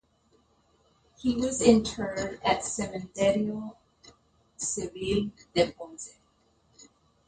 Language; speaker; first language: English; native; English